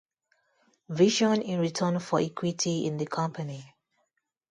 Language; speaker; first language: English; non-native, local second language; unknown